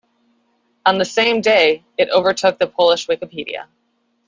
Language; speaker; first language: English; native; English